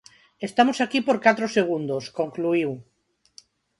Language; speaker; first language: Galician; non-native, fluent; Spanish